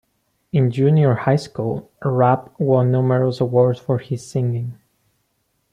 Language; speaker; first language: English; non-native, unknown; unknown